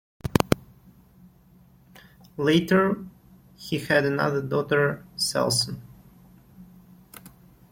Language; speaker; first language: English; non-native, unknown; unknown